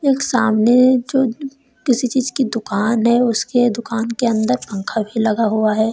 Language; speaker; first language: Hindi; native; Hindi